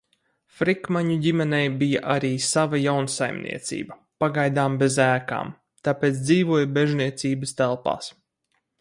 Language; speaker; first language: Latvian; native; Latvian